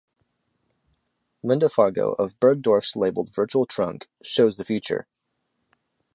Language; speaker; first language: English; native; English